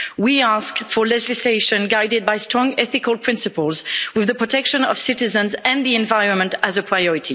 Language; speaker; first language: English; non-native, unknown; French